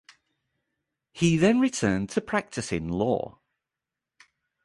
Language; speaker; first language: English; native; English